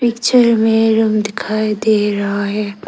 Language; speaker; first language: Hindi; non-native, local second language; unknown